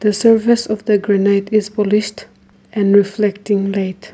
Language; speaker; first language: English; non-native, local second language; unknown